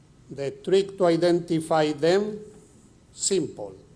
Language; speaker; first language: English; non-native, local second language; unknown